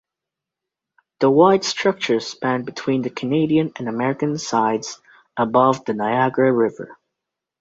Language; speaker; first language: English; native; English